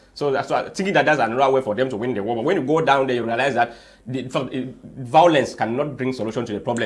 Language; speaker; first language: English; non-native, local second language; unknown